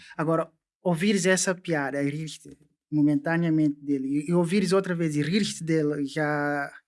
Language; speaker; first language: Portuguese; non-native, local second language; Upper Guinea Crioulo